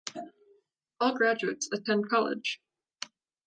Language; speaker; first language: English; native; English